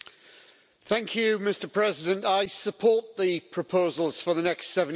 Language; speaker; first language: English; native; English